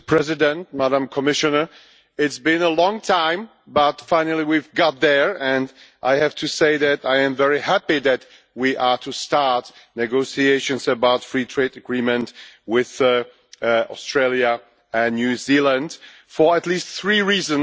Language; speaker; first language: English; non-native, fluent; Czech